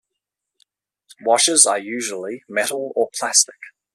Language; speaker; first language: English; native; English